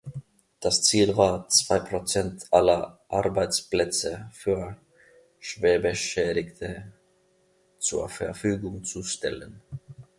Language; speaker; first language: German; non-native, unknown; Finnish